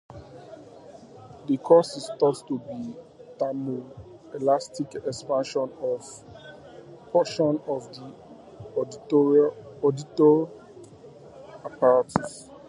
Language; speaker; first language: English; native; English